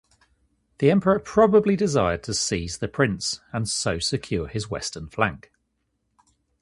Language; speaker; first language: English; native; English